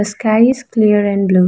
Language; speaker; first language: English; non-native, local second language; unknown